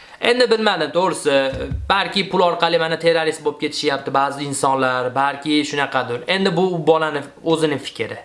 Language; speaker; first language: Uzbek; native; Uzbek